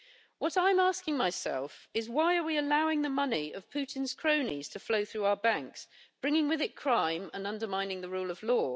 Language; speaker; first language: English; native; English